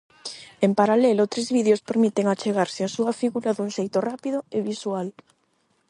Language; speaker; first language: Galician; non-native, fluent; Spanish